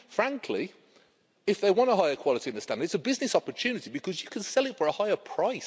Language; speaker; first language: English; native; English